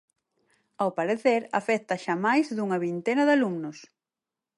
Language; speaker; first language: Galician; native; Galician